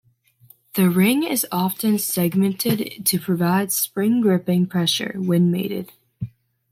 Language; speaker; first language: English; native; English